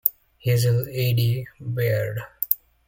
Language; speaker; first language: English; native; English